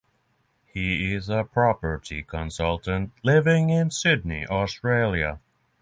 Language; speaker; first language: English; non-native, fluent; Norwegian